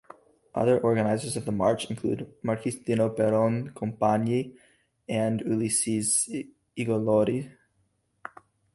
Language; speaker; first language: English; native; English